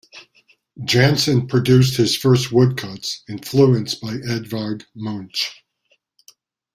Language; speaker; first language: English; native; English